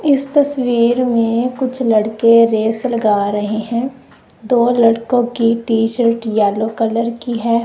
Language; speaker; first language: Hindi; non-native, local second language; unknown